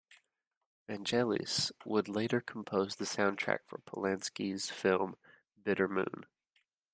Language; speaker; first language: English; native; English